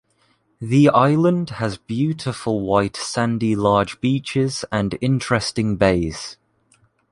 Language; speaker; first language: English; native; English